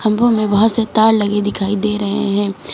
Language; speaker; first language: Hindi; native; Hindi